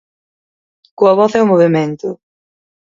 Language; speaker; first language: Galician; native; Galician